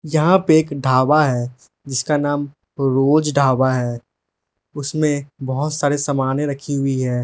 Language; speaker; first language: Hindi; non-native, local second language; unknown